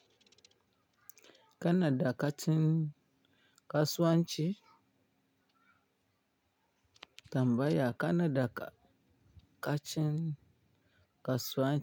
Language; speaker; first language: Hausa; non-native, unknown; Yoruba